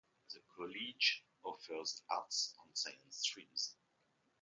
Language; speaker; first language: English; non-native, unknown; French